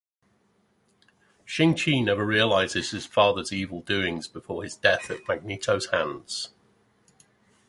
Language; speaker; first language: English; native; English